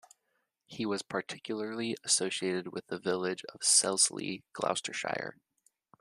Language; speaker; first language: English; native; English